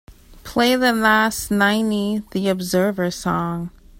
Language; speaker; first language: English; native; English